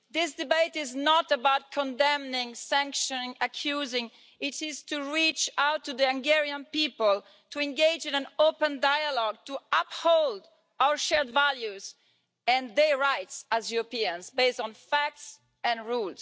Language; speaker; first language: English; non-native, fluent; Italian